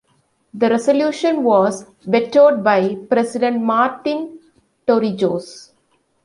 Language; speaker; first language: English; non-native, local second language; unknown